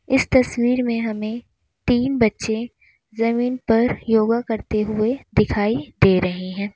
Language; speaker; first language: Hindi; native; Hindi